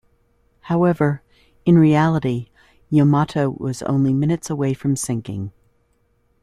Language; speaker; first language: English; native; English